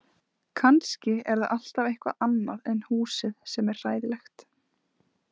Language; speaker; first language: Icelandic; native; Icelandic